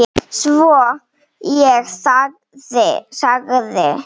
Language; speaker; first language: Icelandic; non-native, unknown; Slovenian